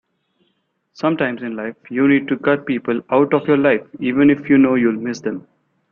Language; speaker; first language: English; non-native, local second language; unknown